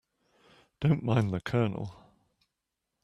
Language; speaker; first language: English; native; English